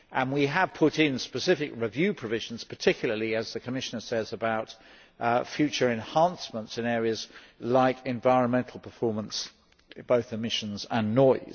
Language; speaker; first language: English; native; English